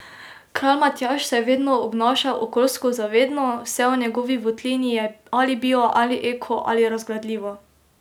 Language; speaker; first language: Slovenian; native; Slovenian